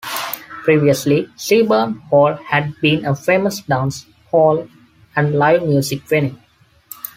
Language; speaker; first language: English; non-native, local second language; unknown